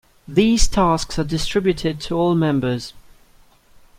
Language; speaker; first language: English; native; English